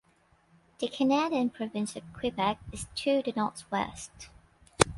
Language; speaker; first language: English; non-native, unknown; Thai